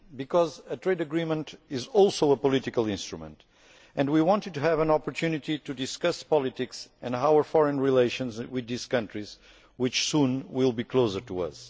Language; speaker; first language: English; non-native, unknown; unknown